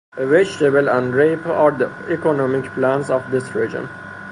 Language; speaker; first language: English; non-native, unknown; Persian